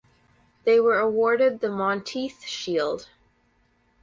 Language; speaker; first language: English; native; English